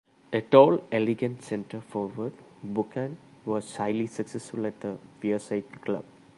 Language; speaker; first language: English; non-native, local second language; Malayalam